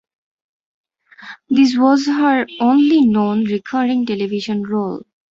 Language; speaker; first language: English; non-native, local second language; Bangla